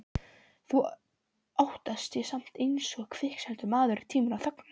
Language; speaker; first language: Icelandic; non-native, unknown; Polish